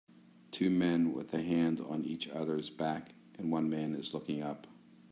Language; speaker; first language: English; native; English